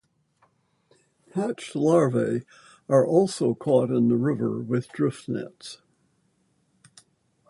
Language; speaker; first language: English; native; English